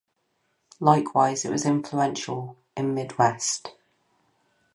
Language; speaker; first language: English; native; English